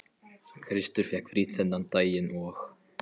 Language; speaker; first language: Icelandic; non-native, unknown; Polish